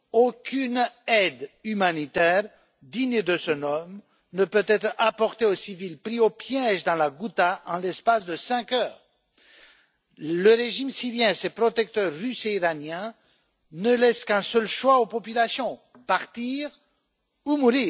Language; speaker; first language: French; non-native, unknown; Romanian